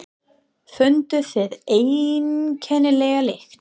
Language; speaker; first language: Icelandic; non-native, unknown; English